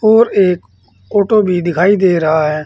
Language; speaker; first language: Hindi; native; Hindi